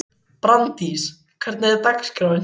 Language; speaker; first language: Icelandic; native; Icelandic